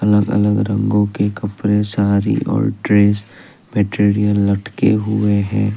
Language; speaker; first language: Hindi; non-native, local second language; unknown